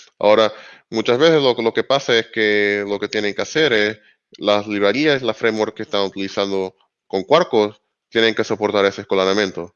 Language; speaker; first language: Spanish; native; Spanish